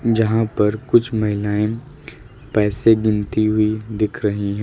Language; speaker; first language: Hindi; native; Hindi